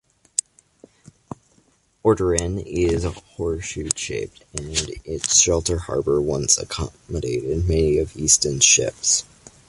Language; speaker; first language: English; native; English